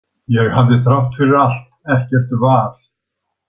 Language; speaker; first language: Icelandic; native; Icelandic